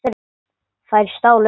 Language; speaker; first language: Icelandic; non-native, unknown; English